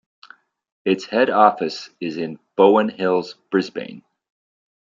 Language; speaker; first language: English; native; English